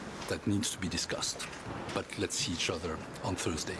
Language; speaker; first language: English; non-native, fluent; French